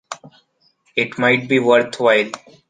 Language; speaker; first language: English; non-native, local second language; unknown